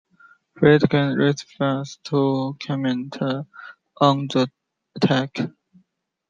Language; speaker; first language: English; non-native, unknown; Chinese